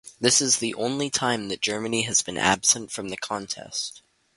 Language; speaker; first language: English; native; English